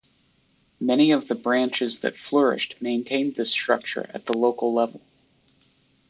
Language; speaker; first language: English; native; English